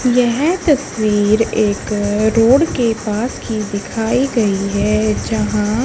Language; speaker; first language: Hindi; native; Hindi